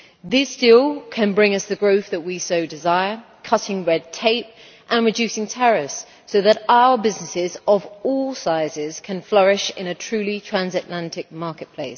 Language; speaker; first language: English; native; English